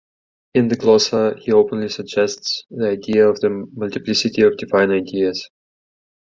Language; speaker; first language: English; native; English